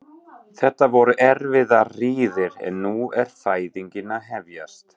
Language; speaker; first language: Icelandic; non-native, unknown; German